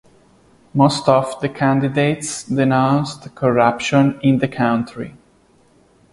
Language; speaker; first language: English; non-native, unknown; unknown